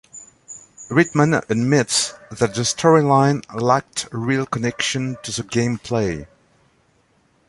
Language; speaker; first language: English; native; English